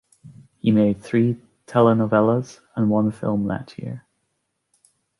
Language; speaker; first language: English; native; English